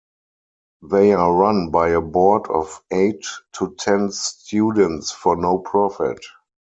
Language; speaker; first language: English; non-native, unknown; German